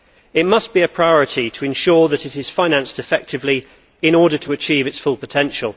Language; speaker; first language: English; native; English